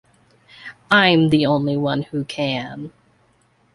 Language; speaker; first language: English; native; English